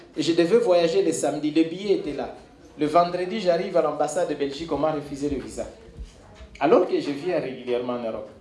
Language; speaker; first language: French; non-native, local second language; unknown